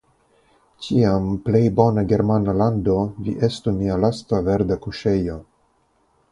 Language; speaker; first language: Esperanto; non-native, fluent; Russian